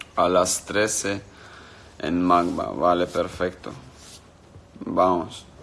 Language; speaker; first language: Spanish; non-native, learner; Russian